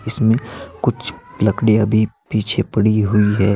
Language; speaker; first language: Hindi; native; Hindi